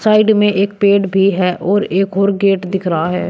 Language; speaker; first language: Hindi; native; Hindi